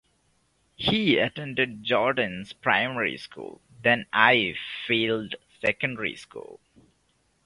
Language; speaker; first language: English; native; English